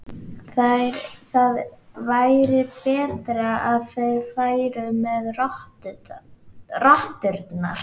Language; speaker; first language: Icelandic; native; Icelandic